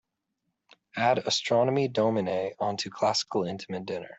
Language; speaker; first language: English; native; English